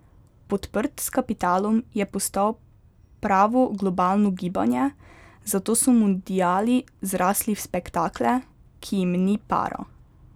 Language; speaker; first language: Slovenian; native; Slovenian